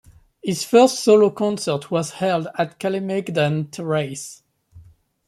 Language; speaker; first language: English; non-native, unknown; French